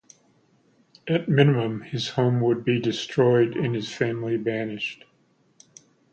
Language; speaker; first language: English; native; English